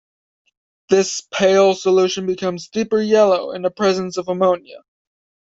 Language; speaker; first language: English; native; English